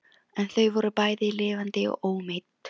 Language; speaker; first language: Icelandic; non-native, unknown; Filipino